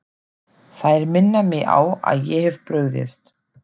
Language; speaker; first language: Icelandic; non-native, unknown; German